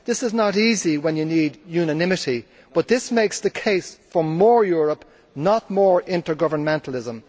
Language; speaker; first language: English; native; English